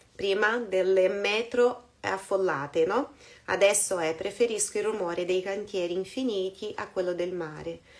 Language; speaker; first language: Italian; non-native, fluent; Portuguese